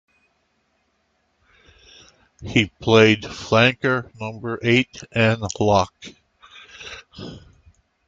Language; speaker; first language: English; native; English